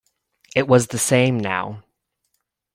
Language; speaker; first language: English; native; English